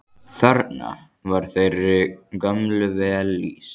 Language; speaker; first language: Icelandic; native; Icelandic